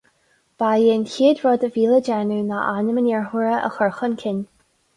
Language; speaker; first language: Irish; non-native, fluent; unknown